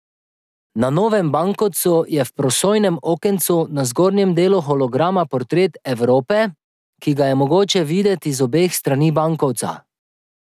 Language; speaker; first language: Slovenian; native; Slovenian